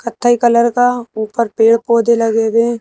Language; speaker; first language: Hindi; native; Hindi